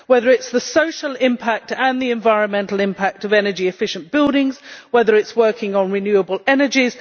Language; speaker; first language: English; native; English